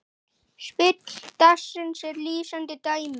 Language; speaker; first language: Icelandic; native; Icelandic